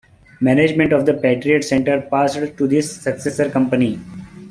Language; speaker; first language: English; non-native, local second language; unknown